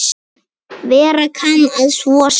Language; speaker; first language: Icelandic; native; Icelandic